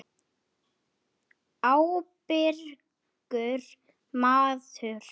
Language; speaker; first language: Icelandic; native; Icelandic